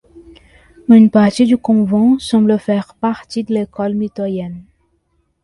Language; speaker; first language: French; non-native, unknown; Portuguese